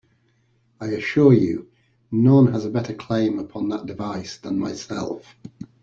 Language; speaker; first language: English; native; English